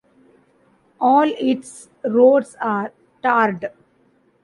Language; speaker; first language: English; non-native, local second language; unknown